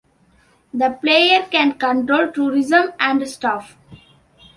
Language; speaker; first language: English; non-native, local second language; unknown